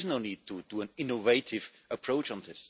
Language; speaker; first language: English; non-native, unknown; German